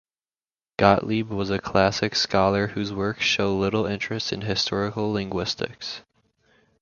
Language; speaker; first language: English; native; English